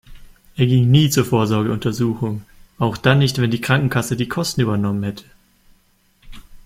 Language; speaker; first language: German; native; German